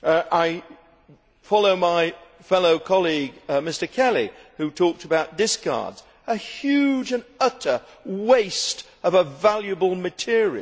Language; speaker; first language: English; native; English